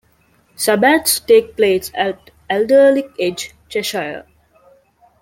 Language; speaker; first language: English; non-native, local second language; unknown